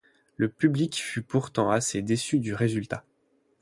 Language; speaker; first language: French; native; French